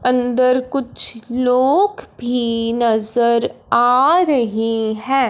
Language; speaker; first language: Hindi; non-native, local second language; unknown